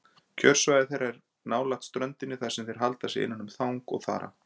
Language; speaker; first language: Icelandic; native; Icelandic